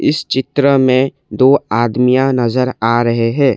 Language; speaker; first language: Hindi; non-native, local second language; Assamese